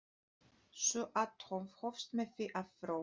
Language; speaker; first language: Icelandic; non-native, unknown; Polish